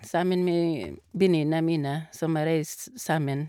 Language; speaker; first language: Norwegian; non-native, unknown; Cebuano